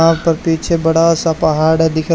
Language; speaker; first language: Hindi; native; Hindi